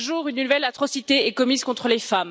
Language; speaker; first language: French; native; French